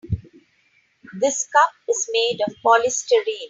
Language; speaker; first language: English; non-native, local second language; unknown